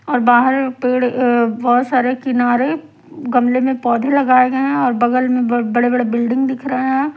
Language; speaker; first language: Hindi; non-native, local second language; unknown